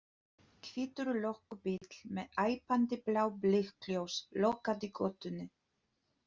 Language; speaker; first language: Icelandic; non-native, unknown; Polish